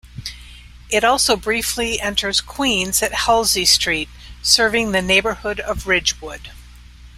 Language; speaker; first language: English; native; English